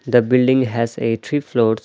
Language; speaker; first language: English; non-native, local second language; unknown